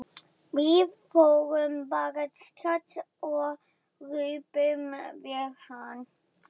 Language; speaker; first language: Icelandic; non-native, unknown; German